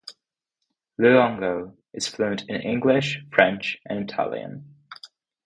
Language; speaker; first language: English; non-native, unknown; Czech